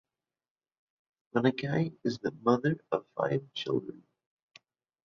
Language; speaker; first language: English; native; English